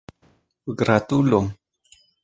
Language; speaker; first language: Esperanto; non-native, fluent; Spanish